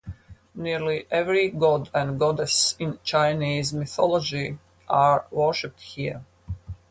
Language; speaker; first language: English; non-native, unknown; Latvian